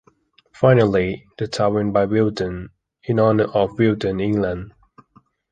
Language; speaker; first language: English; non-native, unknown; Thai